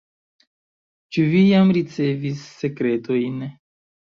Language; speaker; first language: Esperanto; non-native, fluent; Chinese